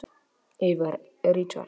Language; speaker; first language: Icelandic; non-native, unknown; Polish